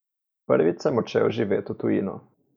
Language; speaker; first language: Slovenian; native; Slovenian